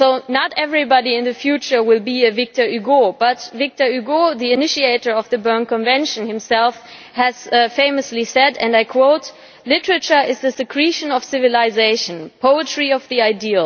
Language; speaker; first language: English; non-native, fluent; German